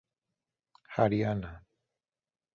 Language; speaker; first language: English; native; English